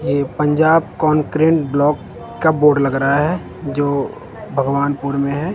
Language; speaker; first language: Hindi; non-native, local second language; Punjabi